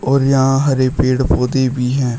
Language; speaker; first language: Hindi; native; Hindi